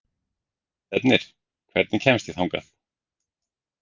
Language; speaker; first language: Icelandic; native; Icelandic